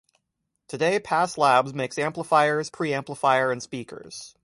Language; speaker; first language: English; native; English